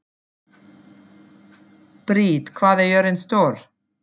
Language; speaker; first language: Icelandic; non-native, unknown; German